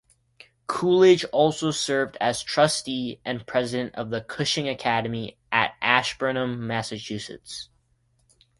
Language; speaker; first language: English; native; English